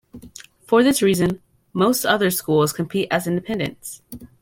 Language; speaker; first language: English; native; English